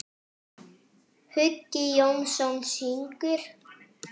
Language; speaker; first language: Icelandic; non-native, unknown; French